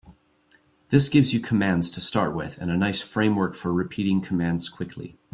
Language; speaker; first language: English; native; English